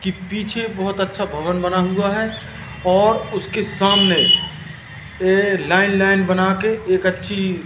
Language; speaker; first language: Hindi; native; Hindi